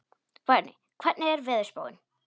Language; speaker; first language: Icelandic; non-native, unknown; Polish